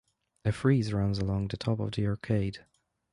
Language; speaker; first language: English; non-native, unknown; Polish